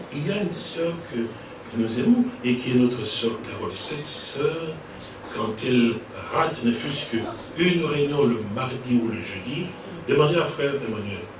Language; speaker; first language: French; non-native, local second language; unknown